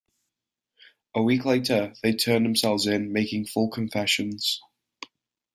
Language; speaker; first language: English; native; English